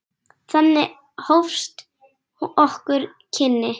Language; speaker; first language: Icelandic; native; Icelandic